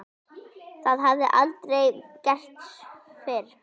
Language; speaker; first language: Icelandic; native; Icelandic